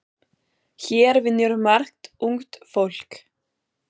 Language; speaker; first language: Icelandic; non-native, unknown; German